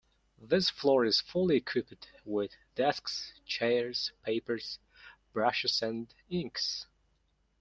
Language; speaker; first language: English; non-native, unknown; Mongolian